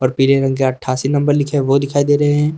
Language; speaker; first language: Hindi; native; Hindi